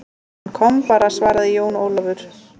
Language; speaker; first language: Icelandic; native; Icelandic